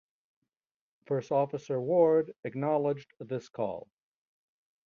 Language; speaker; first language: English; native; English